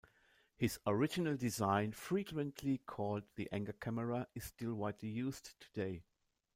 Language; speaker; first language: English; non-native, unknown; German